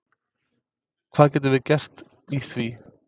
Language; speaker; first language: Icelandic; non-native, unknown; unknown